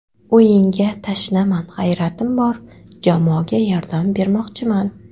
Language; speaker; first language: Uzbek; non-native, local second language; Kara-Kalpak